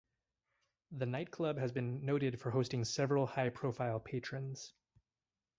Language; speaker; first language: English; native; English